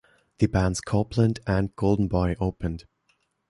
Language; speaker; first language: English; non-native, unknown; German